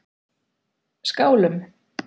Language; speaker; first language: Icelandic; native; Icelandic